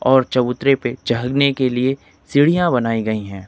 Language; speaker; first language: Hindi; native; Hindi